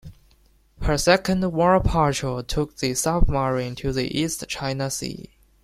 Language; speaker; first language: English; non-native, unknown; Chinese